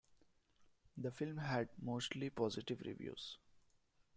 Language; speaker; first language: English; non-native, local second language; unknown